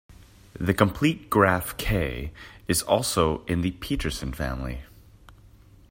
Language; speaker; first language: English; native; English